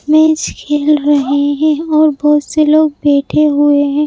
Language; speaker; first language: Hindi; native; Hindi